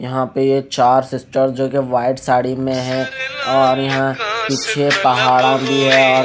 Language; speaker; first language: Hindi; native; Hindi